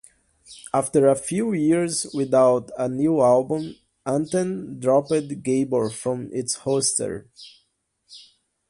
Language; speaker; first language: English; non-native, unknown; Portuguese